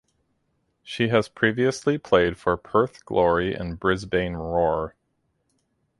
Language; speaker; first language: English; native; English